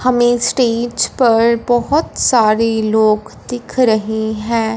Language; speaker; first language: Hindi; non-native, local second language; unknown